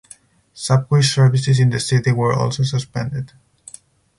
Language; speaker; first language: English; non-native, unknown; Spanish